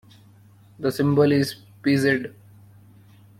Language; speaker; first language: English; non-native, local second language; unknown